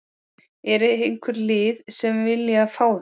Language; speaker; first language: Icelandic; native; Icelandic